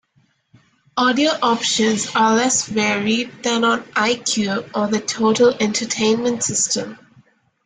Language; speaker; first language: English; non-native, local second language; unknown